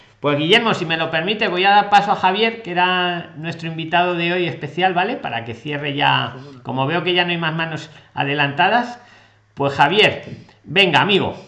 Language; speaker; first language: Spanish; native; Spanish